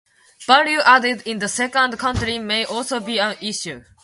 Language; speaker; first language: English; non-native, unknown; Japanese